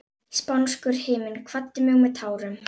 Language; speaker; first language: Icelandic; native; Icelandic